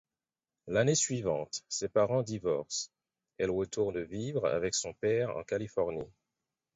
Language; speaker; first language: French; non-native, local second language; Haitian Creole